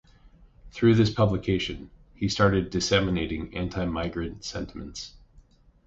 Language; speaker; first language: English; native; English